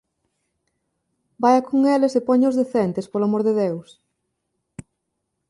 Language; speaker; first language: Galician; native; Galician